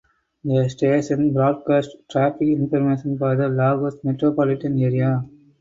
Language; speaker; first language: English; non-native, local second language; Tamil